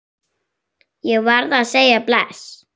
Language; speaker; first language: Icelandic; native; Icelandic